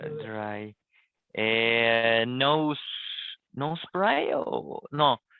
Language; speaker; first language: English; non-native, learner; Spanish